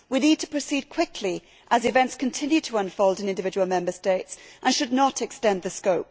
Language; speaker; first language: English; native; English